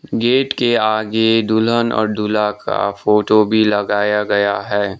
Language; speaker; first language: Hindi; non-native, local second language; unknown